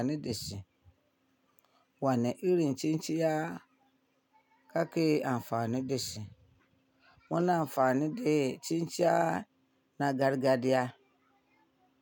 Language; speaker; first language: Hausa; non-native, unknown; Yoruba